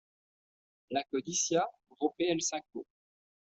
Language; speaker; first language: Spanish; non-native, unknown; French